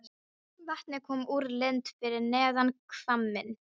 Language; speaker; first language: Icelandic; non-native, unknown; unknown